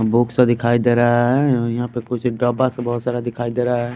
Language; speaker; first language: Hindi; non-native, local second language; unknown